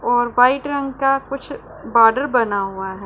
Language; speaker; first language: Hindi; non-native, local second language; Punjabi